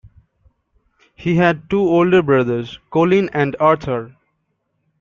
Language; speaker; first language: English; non-native, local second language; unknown